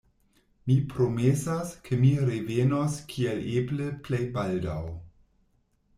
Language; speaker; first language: Esperanto; non-native, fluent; German